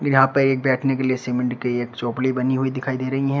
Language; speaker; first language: Hindi; native; Hindi